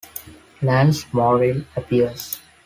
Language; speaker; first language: English; non-native, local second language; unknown